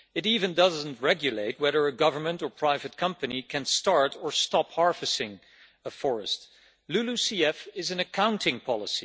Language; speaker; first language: English; non-native, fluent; Dutch